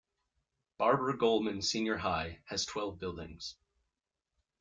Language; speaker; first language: English; native; English